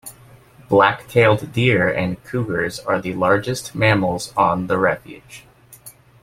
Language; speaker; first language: English; native; English